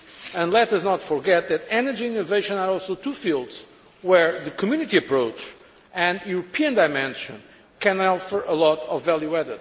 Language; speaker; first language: English; non-native, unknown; Portuguese